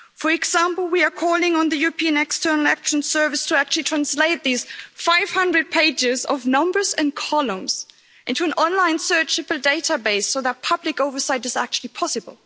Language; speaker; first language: English; non-native, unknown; German